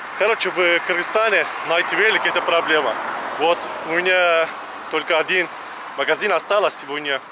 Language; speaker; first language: Russian; non-native, fluent; Turkish